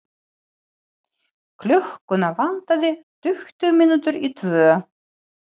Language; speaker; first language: Icelandic; non-native, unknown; Ukrainian